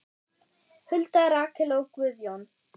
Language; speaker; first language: Icelandic; non-native, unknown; German